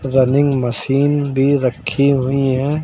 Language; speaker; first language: Hindi; native; Hindi